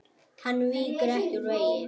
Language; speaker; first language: Icelandic; native; Icelandic